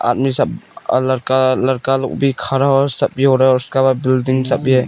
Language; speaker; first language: Hindi; non-native, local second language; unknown